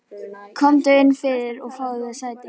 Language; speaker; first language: Icelandic; native; Icelandic